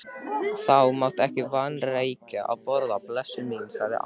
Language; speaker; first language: Icelandic; native; Icelandic